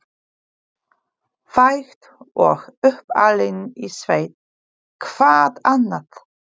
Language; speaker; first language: Icelandic; non-native, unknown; Polish